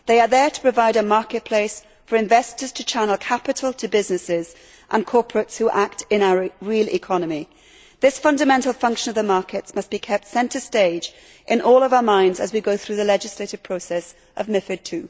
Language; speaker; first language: English; native; English